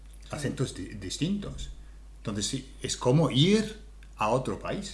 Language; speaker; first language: Spanish; non-native, fluent; English